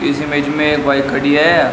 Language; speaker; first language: Hindi; native; Hindi